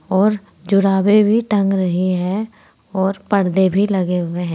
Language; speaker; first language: Hindi; native; Hindi